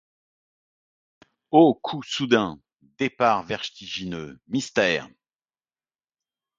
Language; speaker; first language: French; native; French